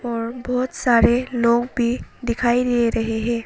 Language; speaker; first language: Hindi; non-native, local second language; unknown